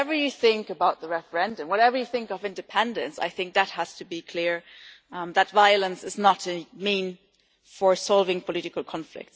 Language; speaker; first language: English; non-native, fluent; German